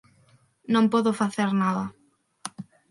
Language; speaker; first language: Galician; non-native, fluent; Spanish